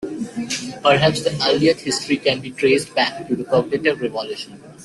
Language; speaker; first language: English; native; English